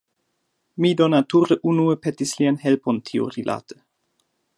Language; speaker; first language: Esperanto; non-native, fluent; German